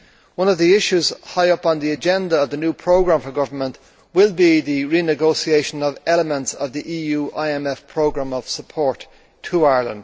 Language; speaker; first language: English; native; English